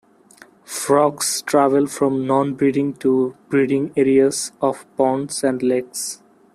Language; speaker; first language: English; non-native, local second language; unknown